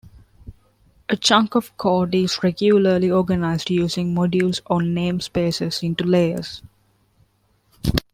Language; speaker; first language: English; non-native, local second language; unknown